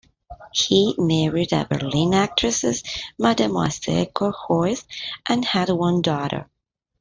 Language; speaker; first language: English; non-native, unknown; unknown